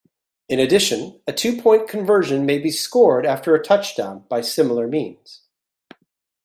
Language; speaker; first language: English; native; English